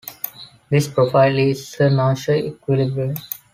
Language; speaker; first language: English; non-native, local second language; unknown